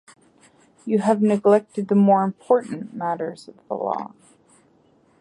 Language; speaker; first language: English; native; English